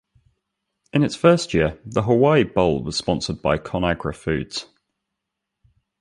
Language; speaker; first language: English; native; English